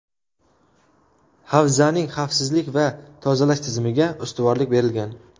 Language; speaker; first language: Uzbek; native; Uzbek